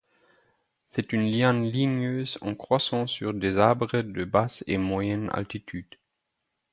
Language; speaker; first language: French; non-native, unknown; German